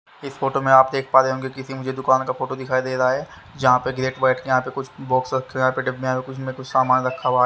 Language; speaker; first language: Hindi; native; Hindi